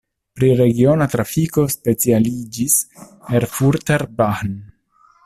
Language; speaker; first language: Esperanto; non-native, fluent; Italian